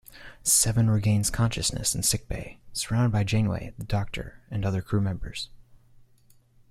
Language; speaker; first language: English; native; English